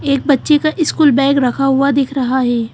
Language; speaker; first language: Hindi; native; Hindi